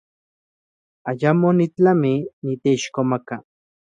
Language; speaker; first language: Central Puebla Nahuatl; native; Central Puebla Nahuatl